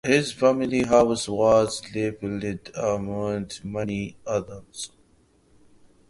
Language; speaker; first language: English; non-native, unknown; Arabic